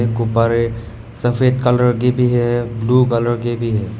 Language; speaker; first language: Hindi; non-native, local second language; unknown